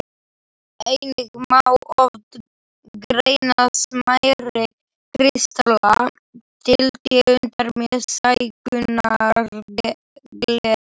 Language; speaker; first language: Icelandic; non-native, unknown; Slovak